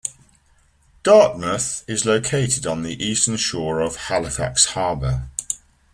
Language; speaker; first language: English; native; English